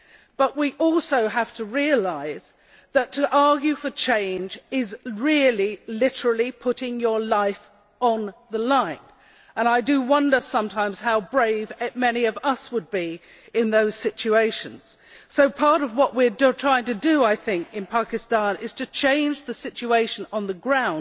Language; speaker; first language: English; native; English